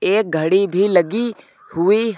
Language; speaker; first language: Hindi; native; Hindi